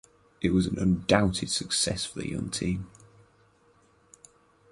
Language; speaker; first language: English; native; English